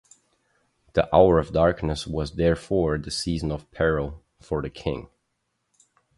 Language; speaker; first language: English; non-native, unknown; German